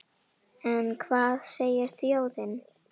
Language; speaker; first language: Icelandic; non-native, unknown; Indonesian